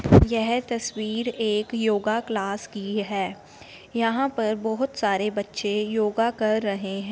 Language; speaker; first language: Hindi; non-native, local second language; Punjabi